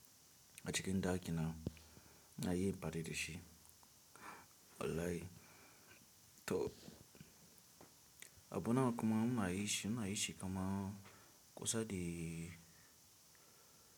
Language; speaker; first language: Hausa; non-native, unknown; Tiv